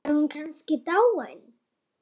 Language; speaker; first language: Icelandic; native; Icelandic